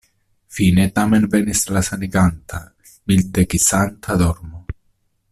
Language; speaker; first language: Esperanto; non-native, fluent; Italian